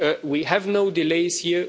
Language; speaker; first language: English; non-native, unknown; Romanian